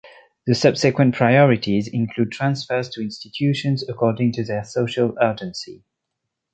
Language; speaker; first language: English; non-native, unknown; French